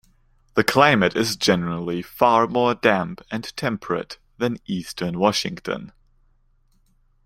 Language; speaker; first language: English; non-native, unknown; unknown